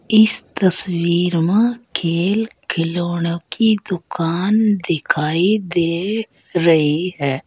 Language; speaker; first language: Hindi; native; Hindi